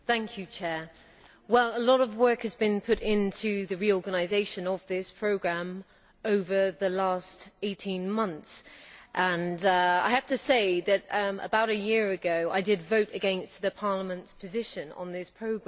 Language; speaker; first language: English; native; English